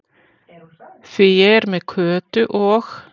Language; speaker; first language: Icelandic; native; Icelandic